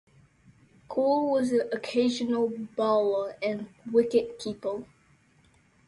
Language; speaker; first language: English; native; English